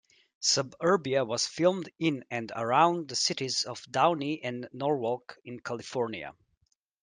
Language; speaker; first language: English; native; English